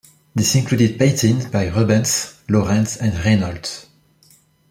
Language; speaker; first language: English; non-native, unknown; French